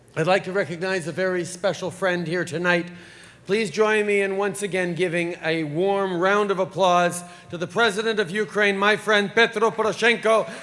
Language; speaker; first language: English; native; English